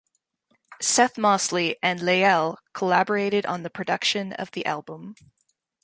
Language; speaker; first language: English; native; English